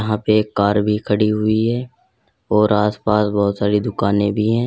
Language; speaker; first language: Hindi; native; Hindi